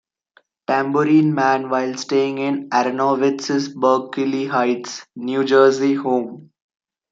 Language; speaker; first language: English; non-native, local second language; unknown